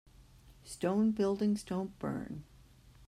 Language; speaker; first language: English; native; English